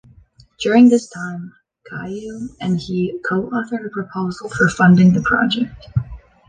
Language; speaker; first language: English; native; English